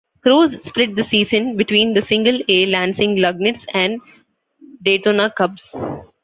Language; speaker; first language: English; non-native, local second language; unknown